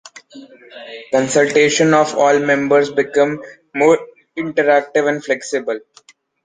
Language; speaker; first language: English; non-native, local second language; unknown